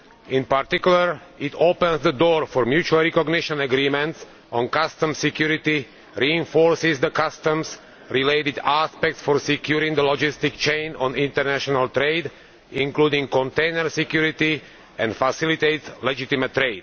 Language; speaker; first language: English; non-native, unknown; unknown